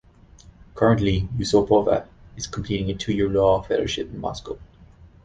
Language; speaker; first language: English; native; English